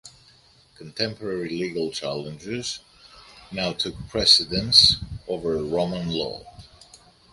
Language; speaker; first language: English; non-native, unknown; Greek